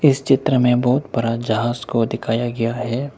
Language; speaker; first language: Hindi; non-native, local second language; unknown